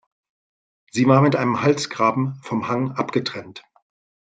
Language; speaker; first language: German; native; German